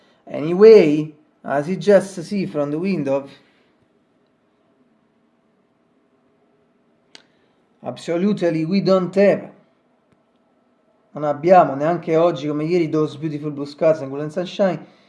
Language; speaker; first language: English; non-native, fluent; Italian